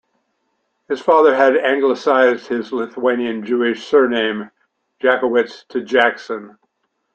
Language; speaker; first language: English; native; English